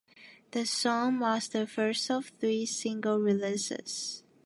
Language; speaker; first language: English; non-native, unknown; Japanese